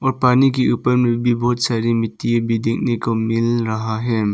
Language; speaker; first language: Hindi; early bilingual, other home language; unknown